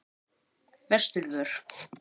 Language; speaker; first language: Icelandic; native; Icelandic